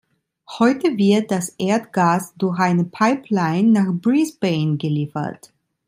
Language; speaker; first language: German; non-native, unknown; Italian